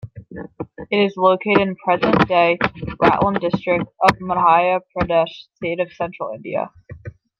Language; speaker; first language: English; native; English